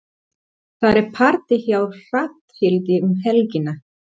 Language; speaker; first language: Icelandic; non-native, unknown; Spanish